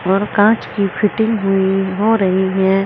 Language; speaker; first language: Hindi; native; Hindi